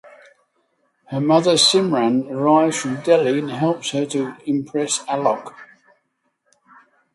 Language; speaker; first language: English; native; English